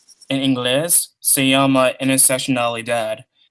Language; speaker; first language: Spanish; non-native, learner; English